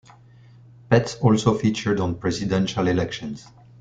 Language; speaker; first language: English; non-native, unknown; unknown